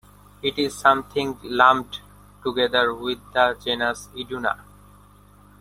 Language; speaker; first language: English; non-native, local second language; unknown